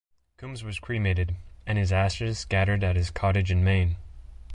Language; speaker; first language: English; native; English